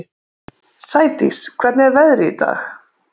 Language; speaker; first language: Icelandic; native; Icelandic